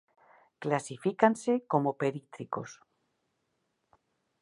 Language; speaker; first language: Galician; native; Galician